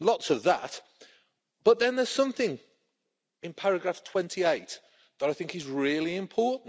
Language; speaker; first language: English; native; English